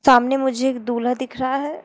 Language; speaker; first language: Hindi; native; Hindi